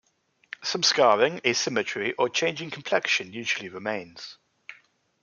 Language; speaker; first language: English; native; English